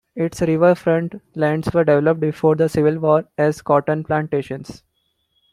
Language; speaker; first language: English; non-native, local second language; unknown